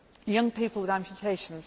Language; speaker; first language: English; native; English